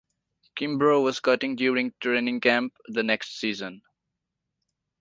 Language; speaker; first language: English; non-native, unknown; Nepali